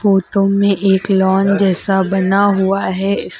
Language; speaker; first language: Hindi; native; Hindi